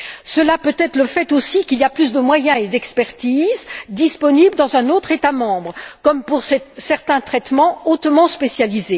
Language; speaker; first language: French; native; French